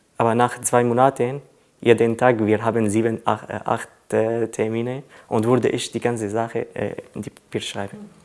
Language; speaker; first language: German; non-native, learner; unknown